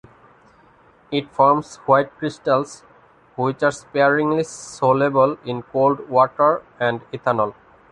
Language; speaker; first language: English; non-native, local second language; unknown